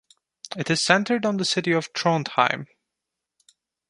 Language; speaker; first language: English; non-native, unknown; Turkish